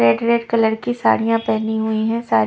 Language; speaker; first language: Hindi; non-native, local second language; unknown